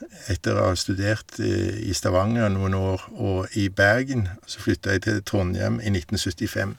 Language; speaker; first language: Norwegian; native; Norwegian